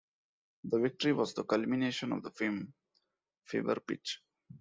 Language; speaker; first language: English; non-native, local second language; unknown